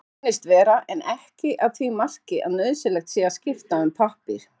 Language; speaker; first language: Icelandic; native; Icelandic